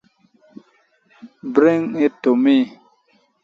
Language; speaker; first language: English; native; English